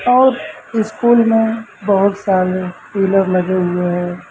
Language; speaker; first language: Hindi; native; Hindi